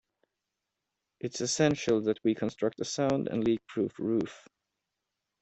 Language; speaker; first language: English; non-native, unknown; Swedish